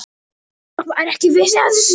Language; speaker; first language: Icelandic; non-native, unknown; Polish